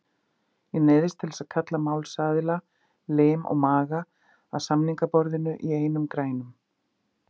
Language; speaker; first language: Icelandic; native; Icelandic